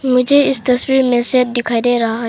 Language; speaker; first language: Hindi; non-native, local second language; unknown